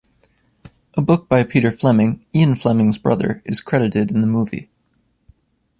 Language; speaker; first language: English; native; English